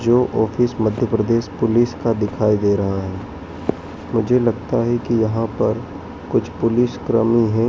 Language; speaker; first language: Hindi; native; Hindi